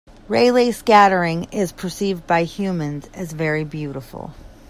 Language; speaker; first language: English; native; English